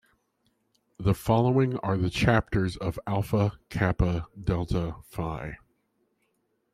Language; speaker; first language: English; native; English